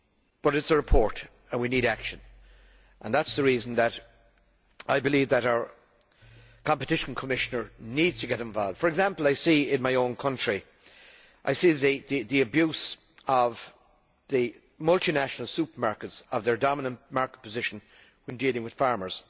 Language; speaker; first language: English; native; English